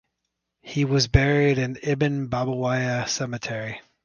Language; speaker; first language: English; native; English